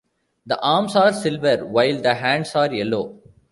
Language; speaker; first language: English; non-native, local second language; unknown